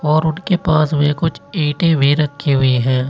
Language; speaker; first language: Hindi; native; Hindi